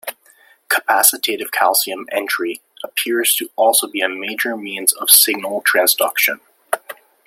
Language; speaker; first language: English; native; English